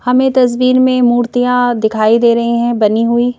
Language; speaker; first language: Hindi; native; Hindi